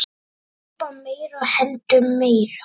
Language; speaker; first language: Icelandic; native; Icelandic